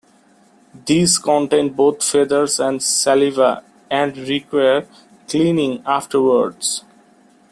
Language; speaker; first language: English; non-native, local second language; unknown